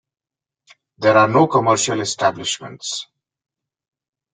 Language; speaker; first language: English; non-native, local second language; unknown